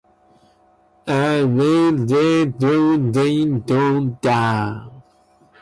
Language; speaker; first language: English; non-native, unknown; Japanese